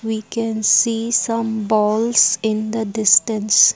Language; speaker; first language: English; non-native, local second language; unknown